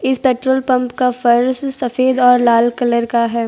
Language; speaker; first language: Hindi; non-native, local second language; Gujarati